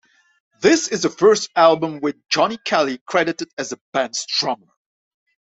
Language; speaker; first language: English; non-native, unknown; Dutch